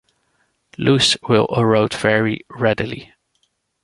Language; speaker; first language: English; non-native, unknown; Dutch